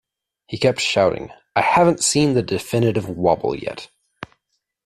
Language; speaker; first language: English; native; English